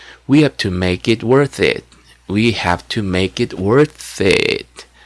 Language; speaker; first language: English; non-native, fluent; Korean